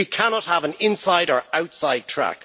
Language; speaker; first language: English; native; English